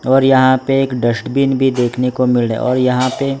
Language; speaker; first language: Hindi; non-native, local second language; Gujarati